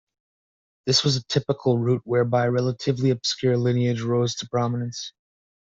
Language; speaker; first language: English; native; English